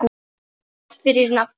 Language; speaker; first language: Icelandic; non-native, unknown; Polish